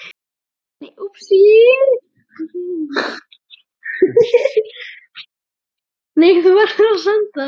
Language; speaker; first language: Icelandic; native; Icelandic